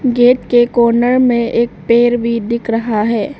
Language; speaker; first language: Hindi; early bilingual, other home language; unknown